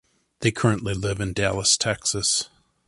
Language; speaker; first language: English; native; English